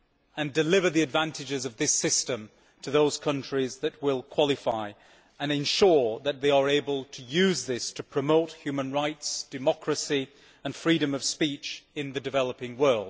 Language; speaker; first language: English; native; English